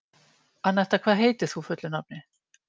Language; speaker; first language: Icelandic; native; Icelandic